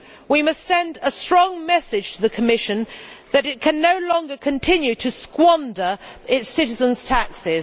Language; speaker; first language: English; native; English